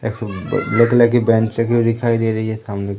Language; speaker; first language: Hindi; native; Hindi